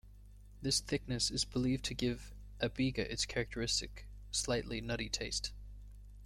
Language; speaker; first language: English; native; English